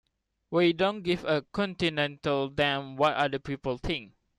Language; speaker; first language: English; non-native, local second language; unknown